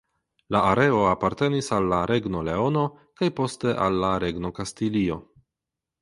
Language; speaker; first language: Esperanto; non-native, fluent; Polish